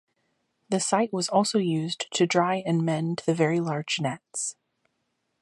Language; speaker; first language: English; native; English